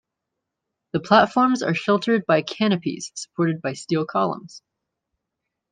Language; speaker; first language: English; native; English